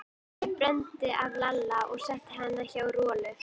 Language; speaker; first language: Icelandic; native; Icelandic